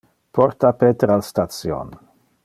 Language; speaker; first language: Interlingua; non-native, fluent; Dutch